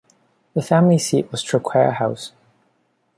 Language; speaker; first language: English; non-native, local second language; Cantonese